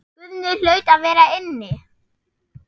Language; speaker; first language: Icelandic; non-native, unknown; German